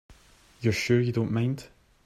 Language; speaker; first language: English; native; English